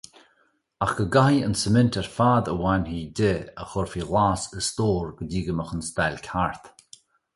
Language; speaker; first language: Irish; native; Irish